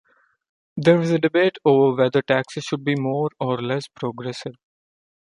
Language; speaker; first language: English; non-native, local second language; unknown